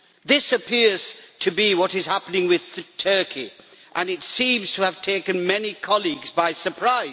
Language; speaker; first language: English; native; English